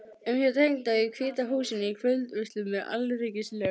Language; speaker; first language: Icelandic; native; Icelandic